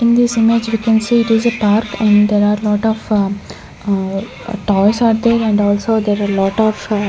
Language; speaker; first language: English; non-native, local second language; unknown